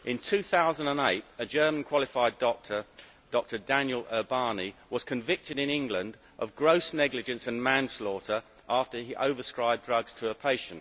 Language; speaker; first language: English; native; English